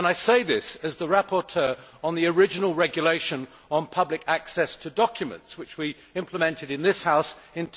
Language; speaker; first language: English; native; English